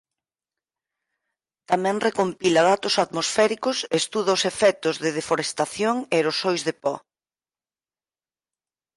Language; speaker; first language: Galician; native; Galician